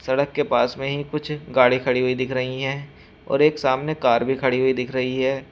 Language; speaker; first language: Hindi; native; Hindi